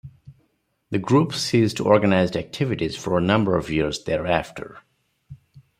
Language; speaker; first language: English; non-native, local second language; Odia